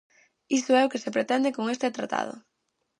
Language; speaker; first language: Galician; native; Galician